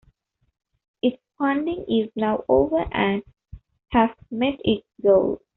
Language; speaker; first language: English; non-native, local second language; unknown